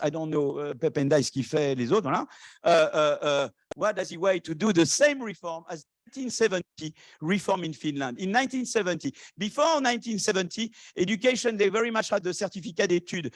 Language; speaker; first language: English; non-native, fluent; French